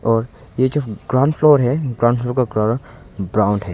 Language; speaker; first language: Hindi; non-native, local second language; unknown